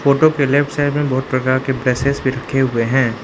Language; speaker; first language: Hindi; non-native, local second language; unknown